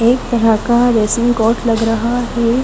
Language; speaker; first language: Hindi; native; Hindi